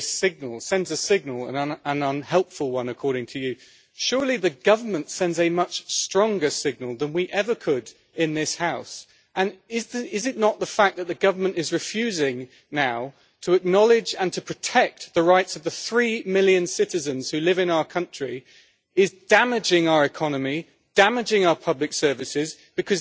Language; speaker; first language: English; native; English